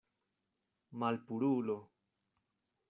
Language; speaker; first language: Esperanto; non-native, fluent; Spanish